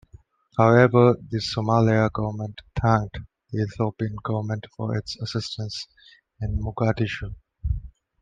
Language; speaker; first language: English; non-native, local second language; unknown